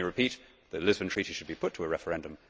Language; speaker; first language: English; native; English